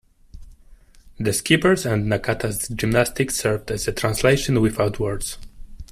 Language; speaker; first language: English; non-native, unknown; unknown